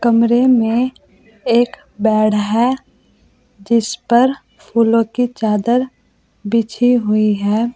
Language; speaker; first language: Hindi; native; Hindi